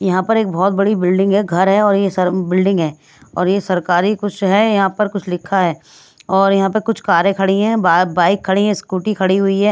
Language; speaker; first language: Hindi; non-native, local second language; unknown